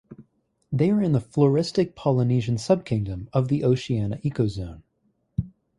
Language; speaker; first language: English; native; English